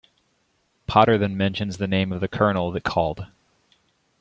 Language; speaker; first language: English; native; English